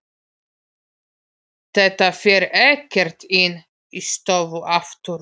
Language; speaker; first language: Icelandic; non-native, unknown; Polish